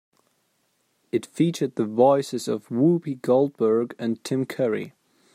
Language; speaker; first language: English; non-native, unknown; German